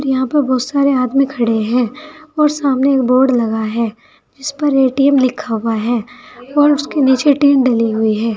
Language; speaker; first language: Hindi; native; Hindi